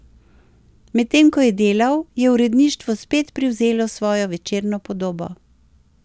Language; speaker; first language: Slovenian; native; Slovenian